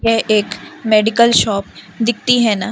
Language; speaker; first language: Hindi; native; Hindi